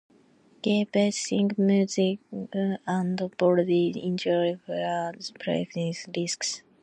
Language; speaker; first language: English; non-native, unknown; Japanese